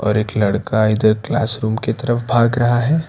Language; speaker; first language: Hindi; non-native, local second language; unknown